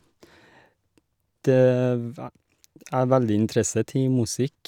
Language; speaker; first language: Norwegian; non-native, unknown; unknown